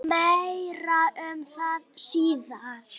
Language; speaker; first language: Icelandic; native; Icelandic